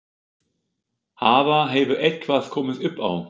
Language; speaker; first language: Icelandic; non-native, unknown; German